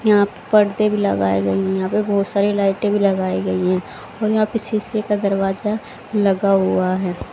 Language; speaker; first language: Hindi; native; Hindi